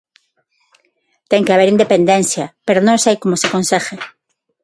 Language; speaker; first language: Galician; non-native, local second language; Spanish